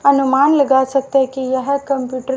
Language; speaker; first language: Hindi; native; Hindi